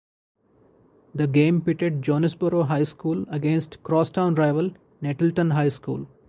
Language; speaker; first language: English; non-native, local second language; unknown